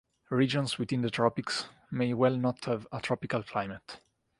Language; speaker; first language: English; non-native, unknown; Italian